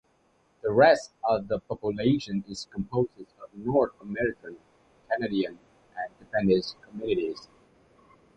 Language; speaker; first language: English; native; English